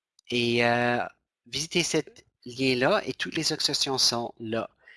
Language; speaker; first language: French; non-native, fluent; English